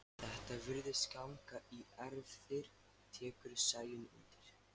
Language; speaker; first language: Icelandic; non-native, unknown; Lithuanian